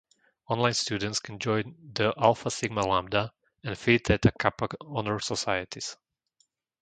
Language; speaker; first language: English; non-native, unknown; Slovak